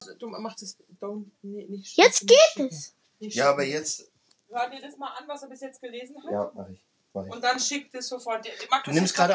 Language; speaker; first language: Icelandic; non-native, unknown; German